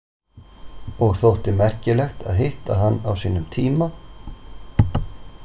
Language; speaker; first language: Icelandic; native; Icelandic